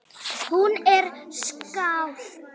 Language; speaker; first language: Icelandic; native; Icelandic